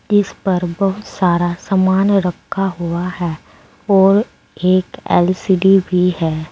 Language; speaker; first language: Hindi; native; Hindi